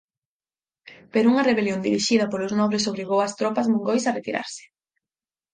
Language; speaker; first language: Galician; native; Galician